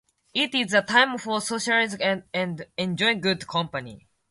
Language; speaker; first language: English; non-native, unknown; Japanese